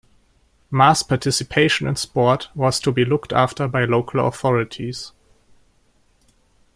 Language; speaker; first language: English; non-native, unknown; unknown